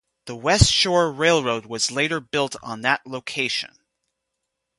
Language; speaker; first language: English; native; English